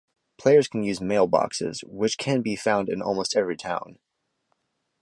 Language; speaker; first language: English; native; English